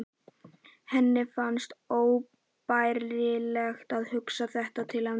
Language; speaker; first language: Icelandic; native; Icelandic